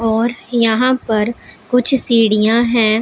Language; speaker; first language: Hindi; non-native, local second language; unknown